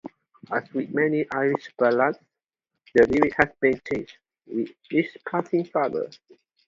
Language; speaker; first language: English; non-native, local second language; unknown